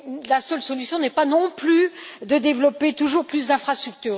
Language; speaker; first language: French; native; French